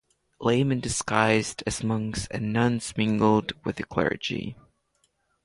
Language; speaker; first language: English; non-native, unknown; Latvian